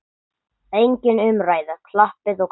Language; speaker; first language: Icelandic; non-native, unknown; English